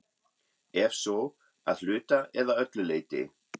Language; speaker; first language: Icelandic; non-native, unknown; German